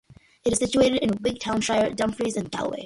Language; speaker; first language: English; early bilingual, other home language; Malayalam